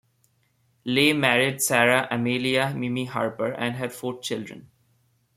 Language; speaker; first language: English; non-native, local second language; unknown